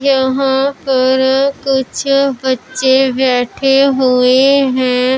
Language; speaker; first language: Hindi; non-native, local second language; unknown